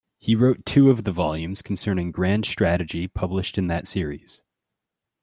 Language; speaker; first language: English; native; English